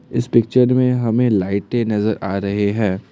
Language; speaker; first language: Hindi; non-native, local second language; Assamese